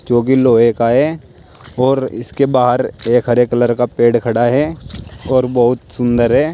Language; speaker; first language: Hindi; native; Hindi